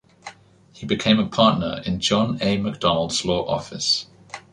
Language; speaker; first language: English; native; English